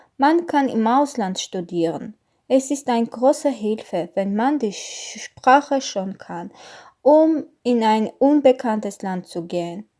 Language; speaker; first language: German; non-native, learner; Armenian